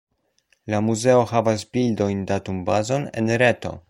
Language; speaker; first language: Esperanto; non-native, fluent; Polish